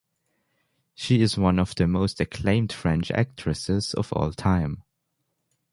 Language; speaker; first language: English; non-native, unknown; German